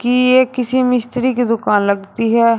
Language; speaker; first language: Hindi; native; Hindi